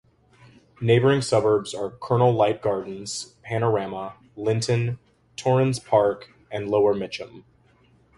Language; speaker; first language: English; native; English